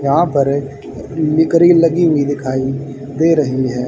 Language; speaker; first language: Hindi; native; Hindi